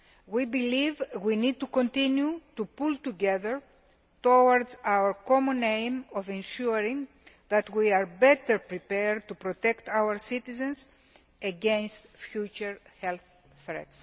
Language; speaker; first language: English; non-native, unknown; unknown